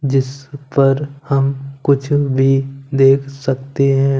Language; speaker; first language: Hindi; non-native, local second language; Punjabi